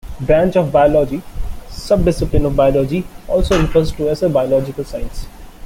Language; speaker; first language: English; non-native, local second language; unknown